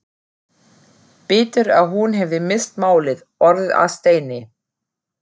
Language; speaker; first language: Icelandic; non-native, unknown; German